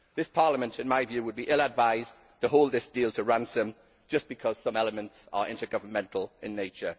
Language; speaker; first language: English; native; English